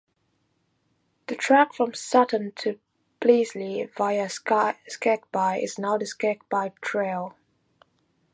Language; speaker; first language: English; native; English